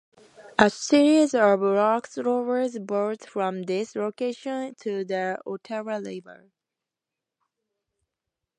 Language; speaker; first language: English; native; English